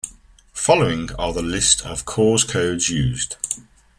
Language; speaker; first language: English; native; English